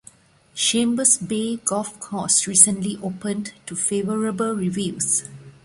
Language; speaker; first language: English; non-native, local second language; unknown